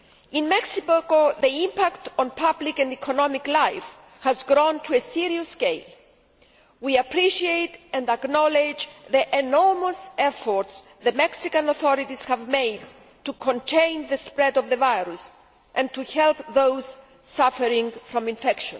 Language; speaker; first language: English; non-native, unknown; Greek